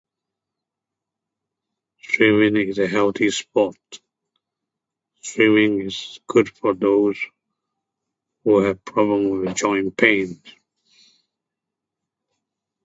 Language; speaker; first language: English; non-native, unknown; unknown